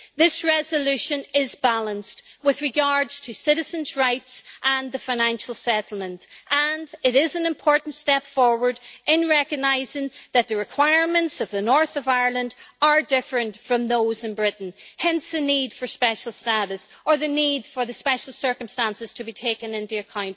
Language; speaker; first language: English; native; English